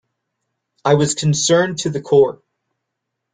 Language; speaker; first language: English; native; English